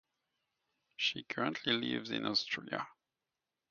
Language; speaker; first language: English; native; English